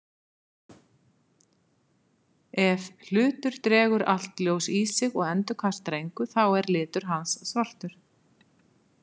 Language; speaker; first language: Icelandic; native; Icelandic